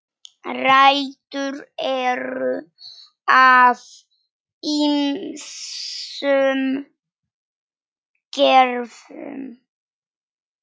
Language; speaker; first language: Icelandic; non-native, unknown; Polish